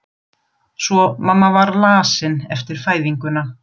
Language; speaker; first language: Icelandic; non-native, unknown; German